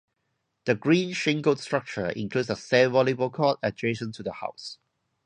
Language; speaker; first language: English; non-native, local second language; Cantonese